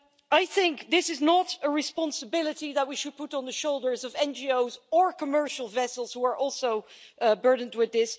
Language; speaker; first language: English; non-native, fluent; Dutch